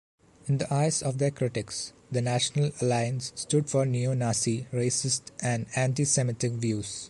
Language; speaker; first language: English; non-native, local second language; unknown